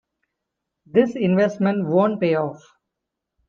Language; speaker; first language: English; non-native, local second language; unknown